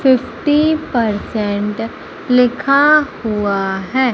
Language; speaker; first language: Hindi; native; Hindi